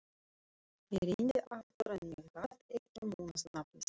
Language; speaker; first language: Icelandic; non-native, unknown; Russian